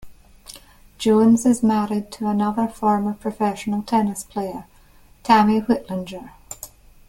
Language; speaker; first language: English; native; English